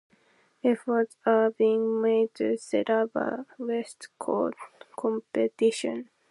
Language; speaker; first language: English; non-native, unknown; Japanese